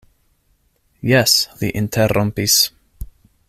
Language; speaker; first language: Esperanto; non-native, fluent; English